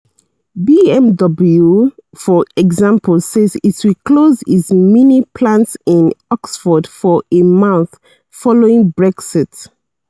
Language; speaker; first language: English; non-native, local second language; Yoruba